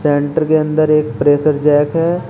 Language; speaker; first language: Hindi; native; Hindi